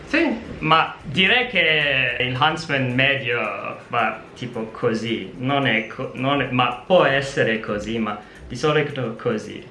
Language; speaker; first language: Italian; non-native, fluent; English